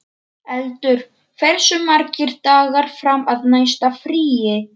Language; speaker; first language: Icelandic; non-native, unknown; Polish